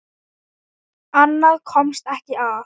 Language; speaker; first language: Icelandic; non-native, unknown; Thai